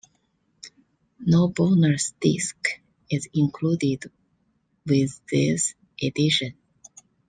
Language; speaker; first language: English; non-native, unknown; Chinese